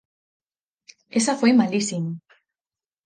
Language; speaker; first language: Galician; native; Galician